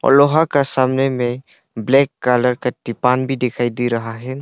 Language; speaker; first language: Hindi; non-native, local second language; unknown